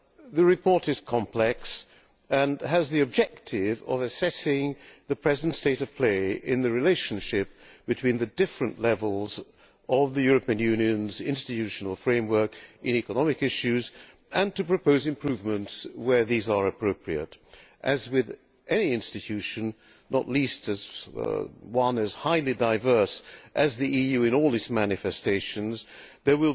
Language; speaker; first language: English; non-native, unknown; Hungarian